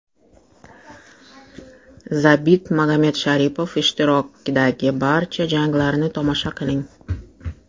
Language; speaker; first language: Uzbek; non-native, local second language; Russian